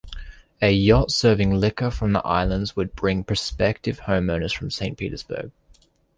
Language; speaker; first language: English; native; English